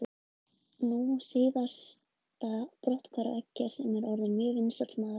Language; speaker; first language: Icelandic; native; Icelandic